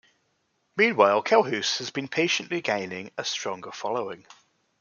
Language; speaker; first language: English; native; English